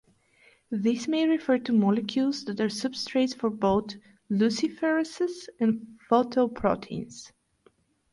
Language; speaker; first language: English; non-native, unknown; Bulgarian